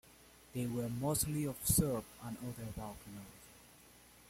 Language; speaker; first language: English; non-native, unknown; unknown